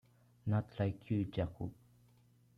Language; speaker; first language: English; non-native, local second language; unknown